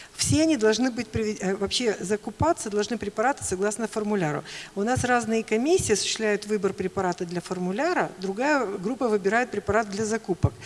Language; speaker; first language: Russian; native; Russian